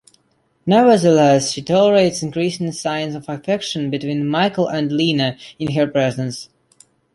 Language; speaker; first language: English; non-native, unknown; Russian